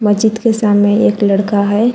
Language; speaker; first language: Hindi; non-native, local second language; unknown